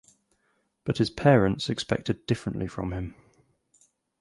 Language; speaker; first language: English; native; English